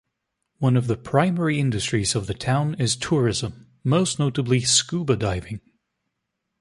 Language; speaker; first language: English; native; English